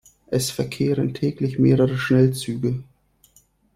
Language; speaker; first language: German; non-native, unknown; Russian